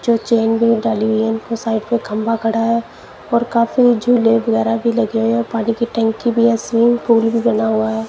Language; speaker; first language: Hindi; non-native, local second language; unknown